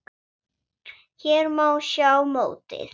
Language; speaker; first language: Icelandic; non-native, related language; Swedish